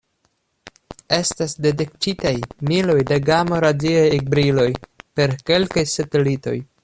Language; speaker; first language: Esperanto; non-native, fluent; Russian